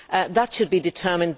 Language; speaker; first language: English; native; English